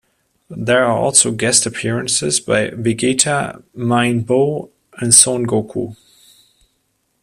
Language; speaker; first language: English; non-native, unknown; German